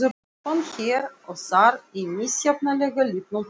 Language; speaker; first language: Icelandic; non-native, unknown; Russian